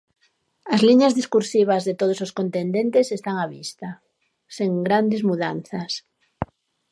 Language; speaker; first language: Galician; native; Galician